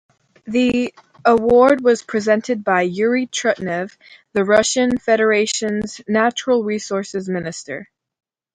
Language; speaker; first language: English; native; English